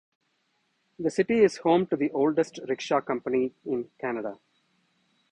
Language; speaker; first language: English; non-native, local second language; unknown